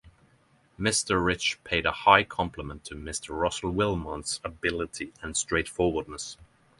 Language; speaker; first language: English; non-native, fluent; Norwegian